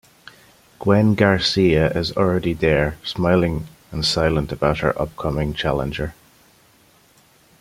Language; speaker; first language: English; native; English